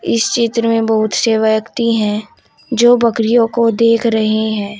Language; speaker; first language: Hindi; native; Hindi